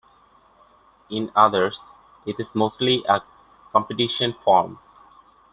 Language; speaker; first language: English; native; English